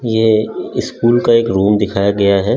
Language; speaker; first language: Hindi; native; Hindi